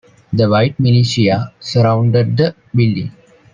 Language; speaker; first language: English; non-native, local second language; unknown